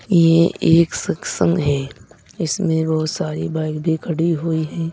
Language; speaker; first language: Hindi; native; Hindi